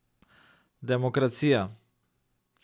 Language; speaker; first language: Slovenian; native; Slovenian